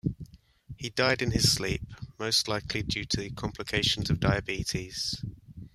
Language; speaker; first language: English; native; English